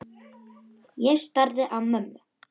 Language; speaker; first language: Icelandic; non-native, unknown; Russian